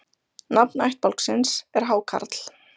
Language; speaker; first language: Icelandic; native; Icelandic